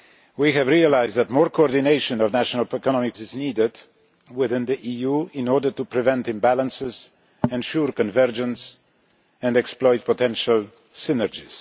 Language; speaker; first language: English; non-native, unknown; Polish